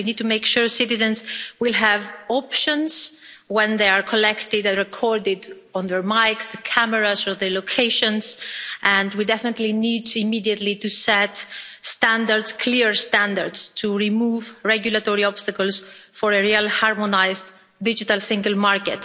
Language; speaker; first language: English; non-native, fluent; Greek